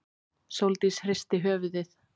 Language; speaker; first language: Icelandic; native; Icelandic